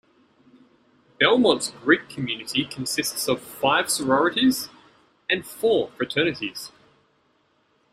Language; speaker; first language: English; native; English